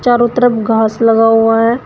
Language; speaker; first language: Hindi; native; Hindi